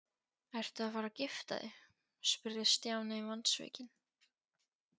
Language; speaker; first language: Icelandic; non-native, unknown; Polish